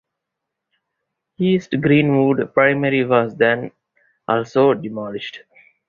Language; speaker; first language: English; non-native, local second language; Tamil